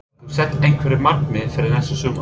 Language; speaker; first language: Icelandic; non-native, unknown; English